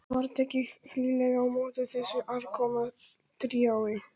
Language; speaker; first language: Icelandic; non-native, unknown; Polish